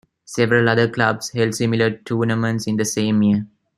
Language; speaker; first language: English; non-native, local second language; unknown